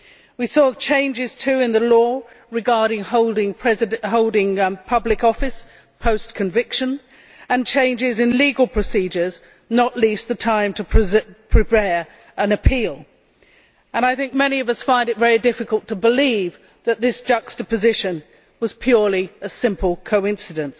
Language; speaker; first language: English; native; English